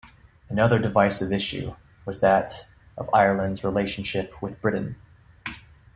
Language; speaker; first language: English; native; English